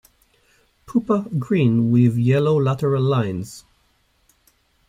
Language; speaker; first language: English; native; English